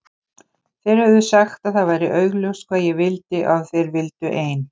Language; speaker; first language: Icelandic; native; Icelandic